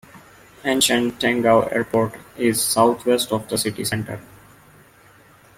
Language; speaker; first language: English; non-native, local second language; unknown